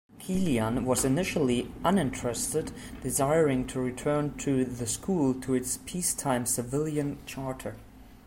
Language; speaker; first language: English; non-native, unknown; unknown